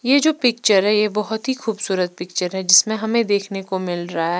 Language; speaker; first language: Hindi; non-native, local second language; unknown